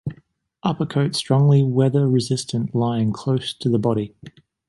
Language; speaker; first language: English; native; English